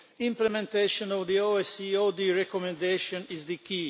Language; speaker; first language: English; non-native, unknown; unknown